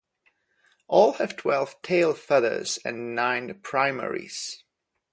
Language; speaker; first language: English; non-native, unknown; Polish